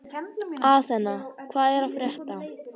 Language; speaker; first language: Icelandic; native; Icelandic